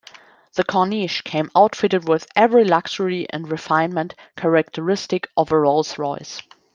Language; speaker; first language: English; non-native, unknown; German